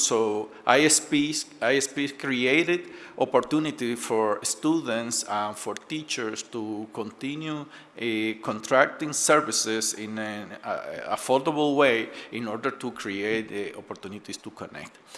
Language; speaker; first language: English; non-native, fluent; Spanish